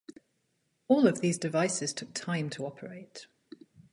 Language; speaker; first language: English; native; English